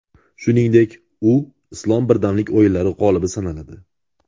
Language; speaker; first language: Uzbek; native; Uzbek